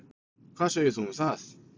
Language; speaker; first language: Icelandic; native; Icelandic